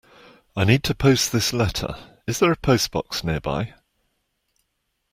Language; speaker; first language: English; native; English